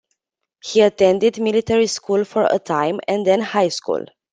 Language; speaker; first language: English; non-native, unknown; Romanian